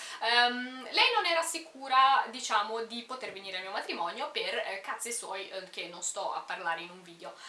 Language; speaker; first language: Italian; early bilingual, other home language; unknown